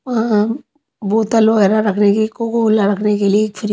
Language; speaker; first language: Hindi; native; Hindi